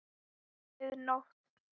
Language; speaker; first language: Icelandic; non-native, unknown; Thai